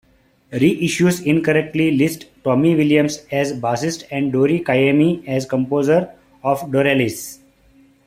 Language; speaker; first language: English; non-native, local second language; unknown